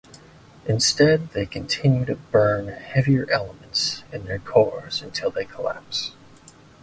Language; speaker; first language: English; native; English